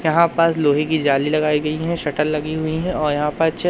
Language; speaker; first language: Hindi; native; Hindi